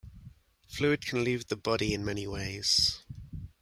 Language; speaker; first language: English; native; English